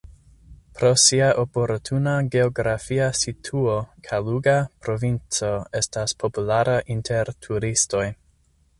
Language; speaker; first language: Esperanto; non-native, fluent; English